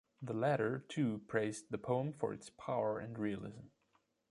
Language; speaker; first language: English; non-native, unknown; German